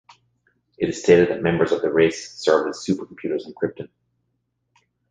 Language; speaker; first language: English; native; English